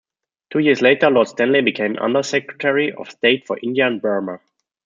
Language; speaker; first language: English; non-native, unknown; German